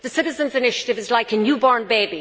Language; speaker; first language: English; native; English